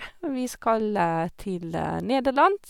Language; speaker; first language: Norwegian; non-native, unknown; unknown